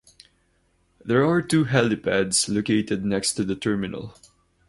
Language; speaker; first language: English; non-native, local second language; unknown